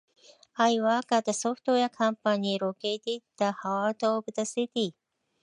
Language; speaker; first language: English; non-native, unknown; Japanese